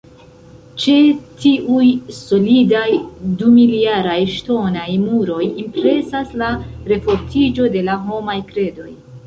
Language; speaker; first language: Esperanto; non-native, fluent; Central Kurdish